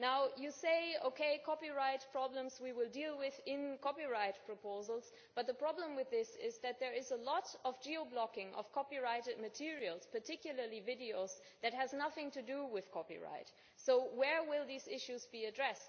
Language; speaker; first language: English; non-native, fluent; German